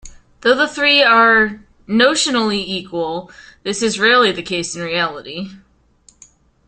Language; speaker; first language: English; native; English